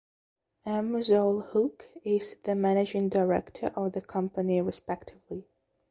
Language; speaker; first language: English; non-native, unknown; Belarusian